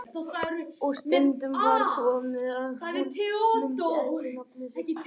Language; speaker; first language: Icelandic; native; Icelandic